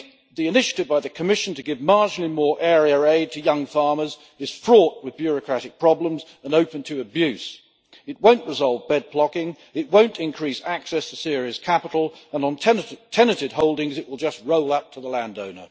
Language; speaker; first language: English; native; English